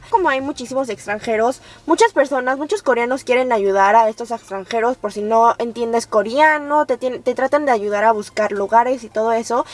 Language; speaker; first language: Spanish; early bilingual, other home language; Korean